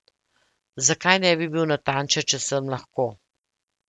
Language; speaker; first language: Slovenian; native; Slovenian